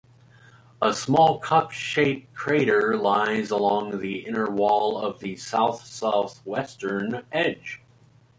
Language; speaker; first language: English; native; English